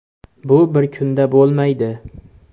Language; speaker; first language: Uzbek; native; Uzbek